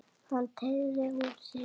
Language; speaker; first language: Icelandic; native; Icelandic